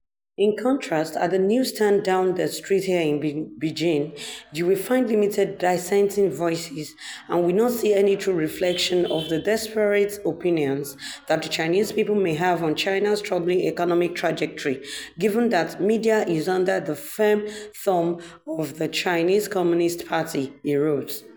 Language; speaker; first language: English; non-native, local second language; Yoruba